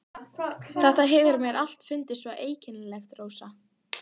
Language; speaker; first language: Icelandic; native; Icelandic